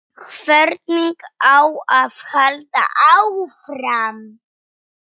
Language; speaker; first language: Icelandic; non-native, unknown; Polish